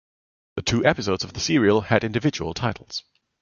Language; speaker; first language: English; non-native, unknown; German